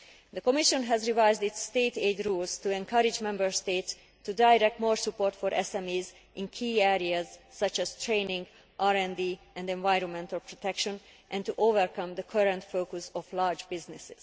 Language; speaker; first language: English; non-native, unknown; Hungarian